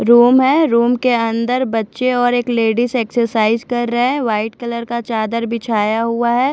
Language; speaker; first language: Hindi; non-native, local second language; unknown